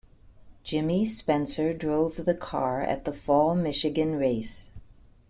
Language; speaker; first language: English; native; English